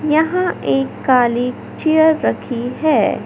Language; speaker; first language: Hindi; native; Hindi